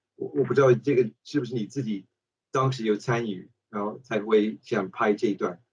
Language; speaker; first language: Chinese; non-native, fluent; English